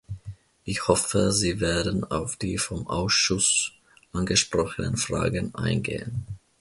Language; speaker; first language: German; non-native, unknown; Finnish